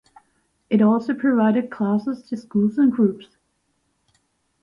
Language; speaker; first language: English; non-native, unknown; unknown